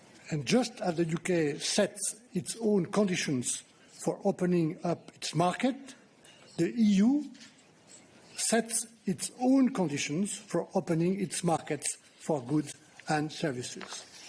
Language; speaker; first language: English; non-native, fluent; French